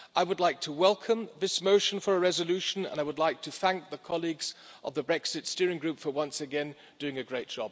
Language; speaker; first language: English; non-native, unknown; German